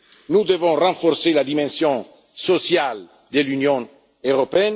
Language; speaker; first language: French; non-native, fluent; Italian